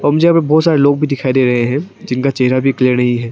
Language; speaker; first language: Hindi; non-native, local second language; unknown